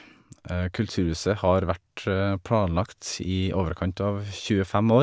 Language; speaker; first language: Norwegian; native; Norwegian